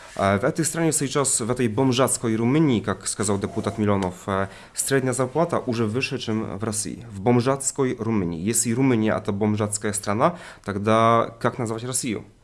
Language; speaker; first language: Russian; non-native, related language; Polish